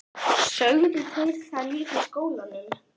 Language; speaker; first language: Icelandic; native; Icelandic